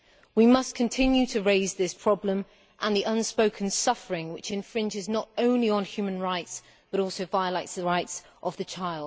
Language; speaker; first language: English; native; English